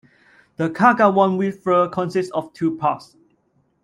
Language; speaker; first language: English; non-native, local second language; Cantonese